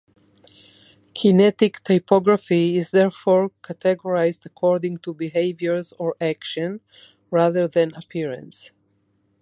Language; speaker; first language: English; non-native, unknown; Spanish